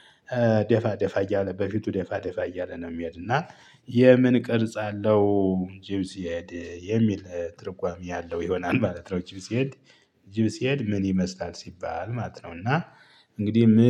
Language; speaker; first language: Amharic; native; Amharic